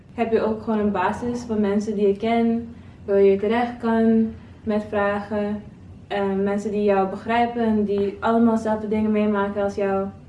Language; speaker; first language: Dutch; non-native, local second language; Papiamento